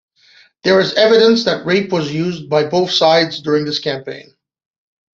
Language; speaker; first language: English; non-native, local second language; French